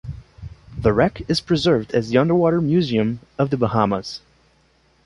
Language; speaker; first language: English; non-native, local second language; French